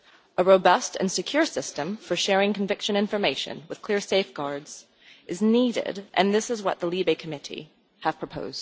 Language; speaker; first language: English; non-native, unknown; Dutch